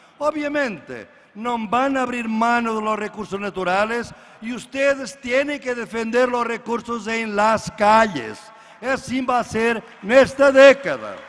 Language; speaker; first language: Spanish; non-native, related language; Portuguese